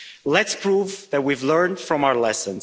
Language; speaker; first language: English; non-native, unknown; Romanian